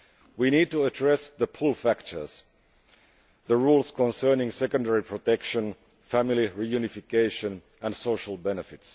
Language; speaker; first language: English; non-native, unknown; Finnish